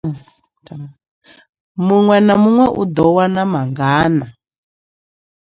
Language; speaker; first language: Venda; native; Venda